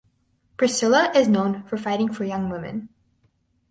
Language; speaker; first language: English; native; English